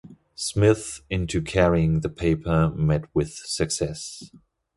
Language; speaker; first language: English; non-native, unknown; German